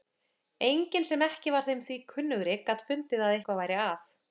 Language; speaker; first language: Icelandic; native; Icelandic